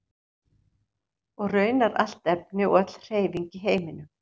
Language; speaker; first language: Icelandic; native; Icelandic